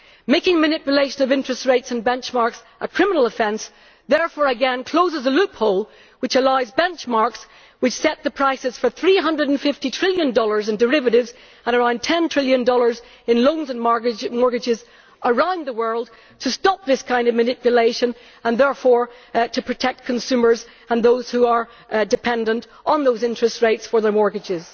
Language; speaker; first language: English; native; English